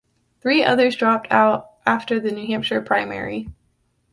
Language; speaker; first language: English; native; English